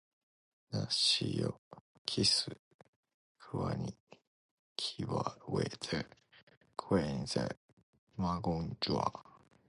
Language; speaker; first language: English; non-native, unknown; Japanese